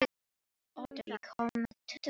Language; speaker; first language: Icelandic; non-native, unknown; Filipino